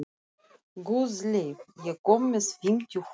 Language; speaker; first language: Icelandic; non-native, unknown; Russian